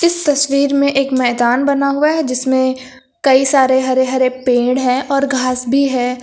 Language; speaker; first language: Hindi; native; Hindi